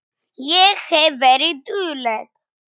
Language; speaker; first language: Icelandic; non-native, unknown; Polish